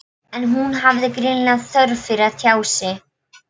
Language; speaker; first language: Icelandic; non-native, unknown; Polish